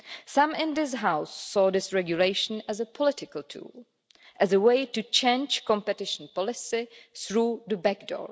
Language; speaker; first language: English; non-native, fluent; Czech